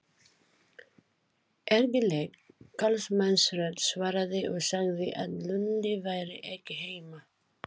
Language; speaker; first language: Icelandic; non-native, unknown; Filipino